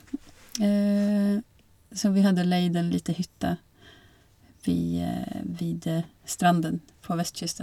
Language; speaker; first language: Norwegian; non-native, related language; Swedish